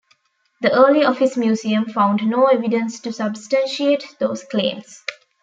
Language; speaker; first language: English; non-native, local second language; Tamil